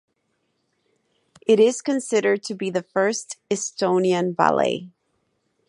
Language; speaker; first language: English; non-native, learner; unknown